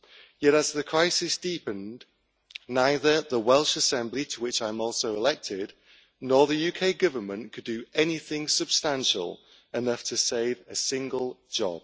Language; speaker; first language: English; native; English